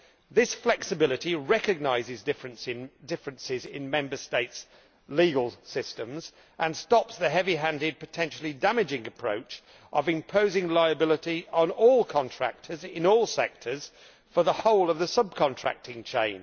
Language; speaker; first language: English; native; English